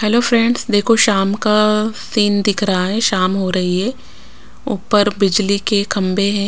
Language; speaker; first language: Hindi; non-native, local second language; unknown